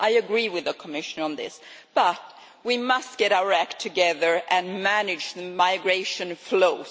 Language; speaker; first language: English; non-native, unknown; Swedish